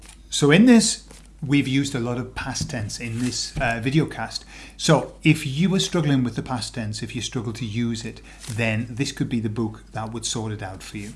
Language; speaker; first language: English; native; English